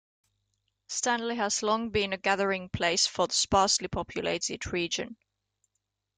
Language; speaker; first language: English; native; English